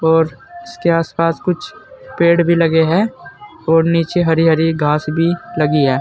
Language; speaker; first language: Hindi; native; Hindi